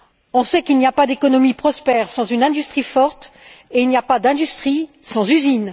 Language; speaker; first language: French; native; French